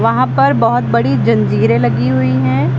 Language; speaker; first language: Hindi; native; Hindi